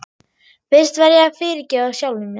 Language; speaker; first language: Icelandic; non-native, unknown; German